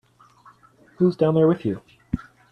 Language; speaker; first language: English; native; English